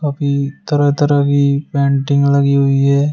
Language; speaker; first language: Hindi; native; Hindi